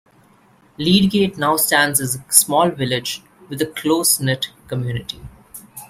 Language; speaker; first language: English; non-native, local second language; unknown